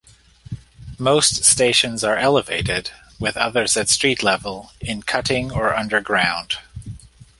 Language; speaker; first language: English; native; English